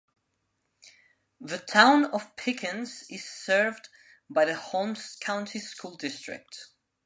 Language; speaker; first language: English; non-native, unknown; Spanish